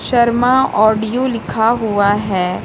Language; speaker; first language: Hindi; native; Hindi